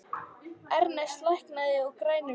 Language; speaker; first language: Icelandic; native; Icelandic